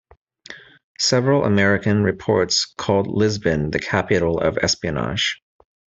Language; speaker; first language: English; native; English